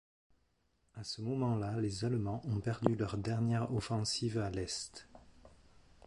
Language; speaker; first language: French; native; French